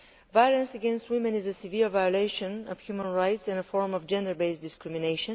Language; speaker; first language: English; non-native, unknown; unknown